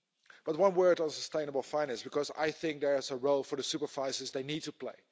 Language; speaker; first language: English; non-native, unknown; Dutch